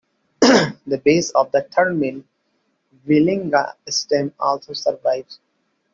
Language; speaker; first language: English; non-native, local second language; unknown